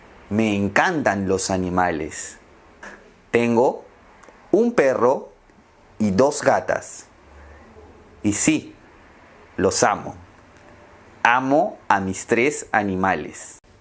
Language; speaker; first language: Spanish; native; Spanish